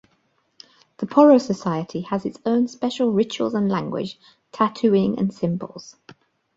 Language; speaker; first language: English; native; English